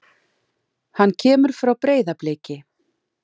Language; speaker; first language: Icelandic; native; Icelandic